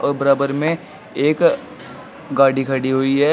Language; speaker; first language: Hindi; native; Hindi